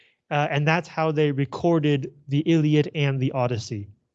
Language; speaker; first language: English; native; English